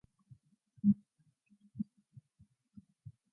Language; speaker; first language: English; non-native, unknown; Mongolian